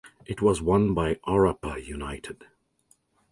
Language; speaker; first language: English; native; English